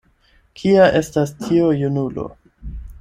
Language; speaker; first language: Esperanto; non-native, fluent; German